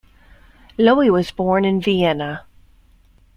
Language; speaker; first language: English; native; English